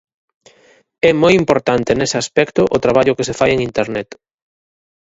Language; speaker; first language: Galician; native; Galician